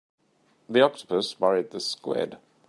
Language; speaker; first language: English; native; English